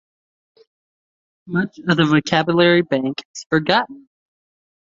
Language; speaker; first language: English; native; English